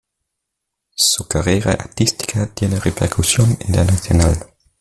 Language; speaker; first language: Spanish; native; Spanish